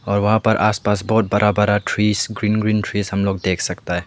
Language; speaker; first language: Hindi; non-native, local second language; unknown